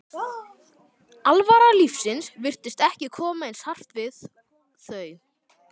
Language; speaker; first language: Icelandic; native; Icelandic